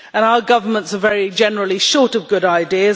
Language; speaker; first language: English; native; English